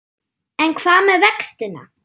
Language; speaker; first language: Icelandic; non-native, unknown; German